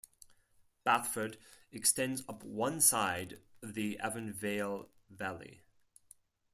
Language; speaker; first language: English; non-native, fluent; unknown